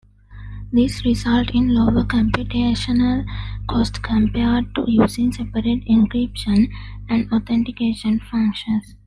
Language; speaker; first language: English; non-native, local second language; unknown